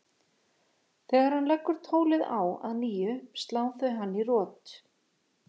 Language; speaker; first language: Icelandic; native; Icelandic